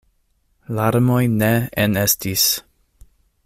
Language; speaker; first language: Esperanto; non-native, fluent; English